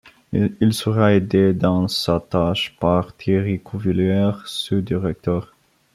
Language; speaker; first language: French; non-native, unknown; Bulgarian